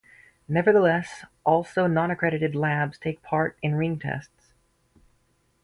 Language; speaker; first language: English; native; English